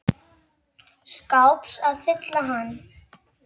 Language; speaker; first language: Icelandic; native; Icelandic